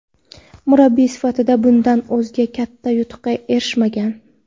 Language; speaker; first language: Uzbek; non-native, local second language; Kara-Kalpak